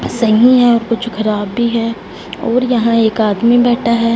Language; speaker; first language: Hindi; non-native, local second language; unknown